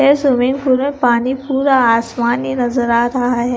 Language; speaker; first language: Hindi; non-native, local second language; Punjabi